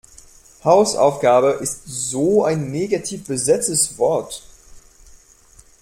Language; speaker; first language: German; non-native, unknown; French